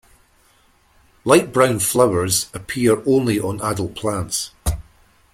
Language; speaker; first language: English; native; English